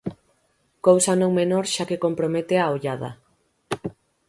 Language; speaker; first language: Galician; native; Galician